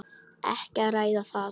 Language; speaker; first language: Icelandic; non-native, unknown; Polish